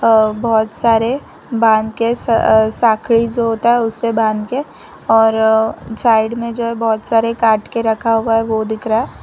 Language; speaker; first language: Hindi; non-native, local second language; Gujarati